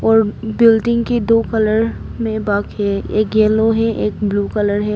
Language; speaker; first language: Hindi; non-native, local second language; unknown